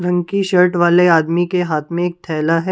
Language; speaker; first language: Hindi; non-native, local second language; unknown